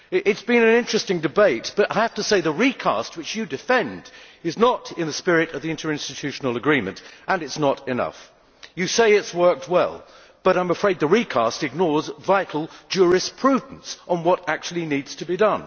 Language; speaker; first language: English; native; English